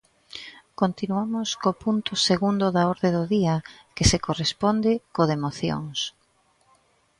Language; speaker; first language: Galician; native; Galician